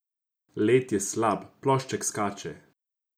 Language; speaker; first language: Slovenian; non-native, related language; Croatian